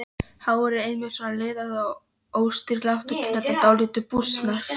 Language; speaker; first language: Icelandic; non-native, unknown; Polish